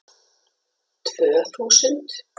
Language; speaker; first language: Icelandic; native; Icelandic